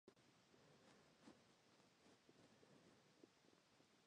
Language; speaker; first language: English; native; English